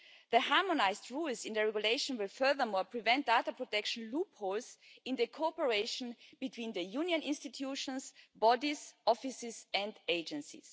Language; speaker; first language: English; non-native, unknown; German